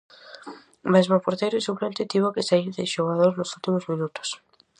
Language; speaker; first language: Galician; native; Galician